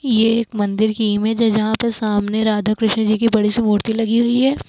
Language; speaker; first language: Hindi; native; Hindi